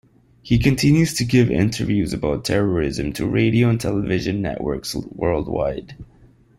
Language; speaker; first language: English; non-native, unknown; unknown